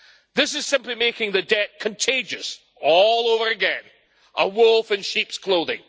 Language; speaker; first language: English; native; English